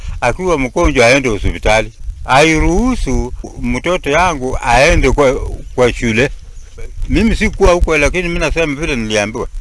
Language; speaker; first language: Swahili; non-native, local second language; Luyia